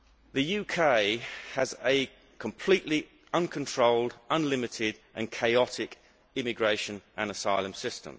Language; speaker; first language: English; native; English